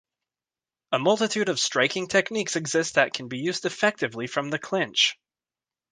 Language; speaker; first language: English; native; English